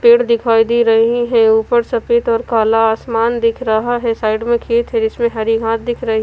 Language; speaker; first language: Hindi; non-native, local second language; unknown